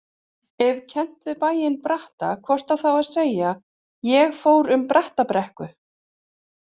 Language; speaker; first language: Icelandic; native; Icelandic